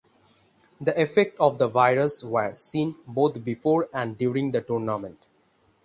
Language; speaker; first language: English; non-native, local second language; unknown